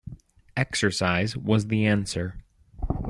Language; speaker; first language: English; native; English